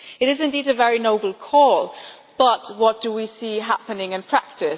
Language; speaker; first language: English; non-native, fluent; German